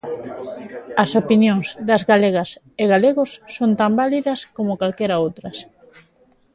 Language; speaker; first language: Galician; native; Galician